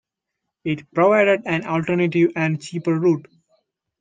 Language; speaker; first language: English; non-native, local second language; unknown